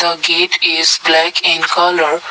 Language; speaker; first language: English; non-native, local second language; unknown